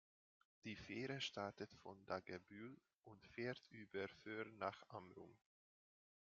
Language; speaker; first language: German; non-native, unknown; Hungarian